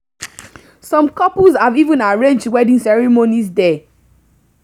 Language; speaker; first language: English; non-native, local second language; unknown